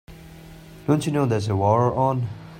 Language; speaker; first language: English; non-native, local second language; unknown